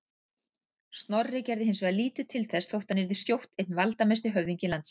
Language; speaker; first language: Icelandic; native; Icelandic